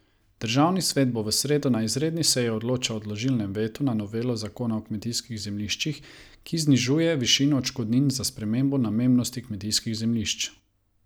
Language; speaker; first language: Slovenian; non-native, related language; Croatian